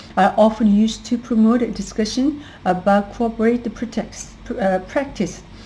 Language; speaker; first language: English; non-native, fluent; Korean